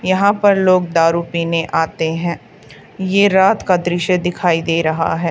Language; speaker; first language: Hindi; native; Hindi